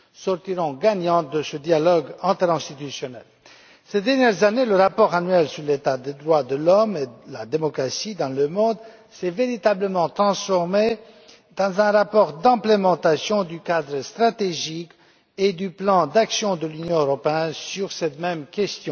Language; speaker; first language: French; non-native, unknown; Romanian